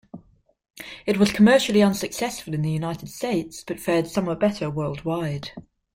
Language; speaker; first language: English; native; English